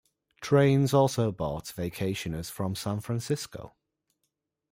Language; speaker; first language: English; native; English